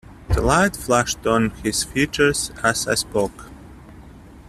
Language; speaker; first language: English; native; English